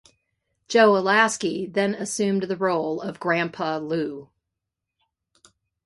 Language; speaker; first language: English; native; English